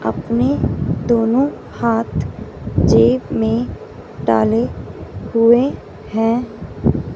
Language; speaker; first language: Hindi; non-native, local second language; Punjabi